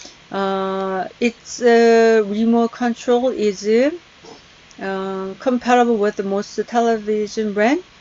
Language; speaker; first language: English; non-native, fluent; Korean